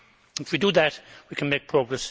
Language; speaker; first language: English; native; English